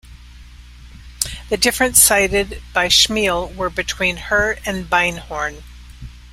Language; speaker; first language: English; native; English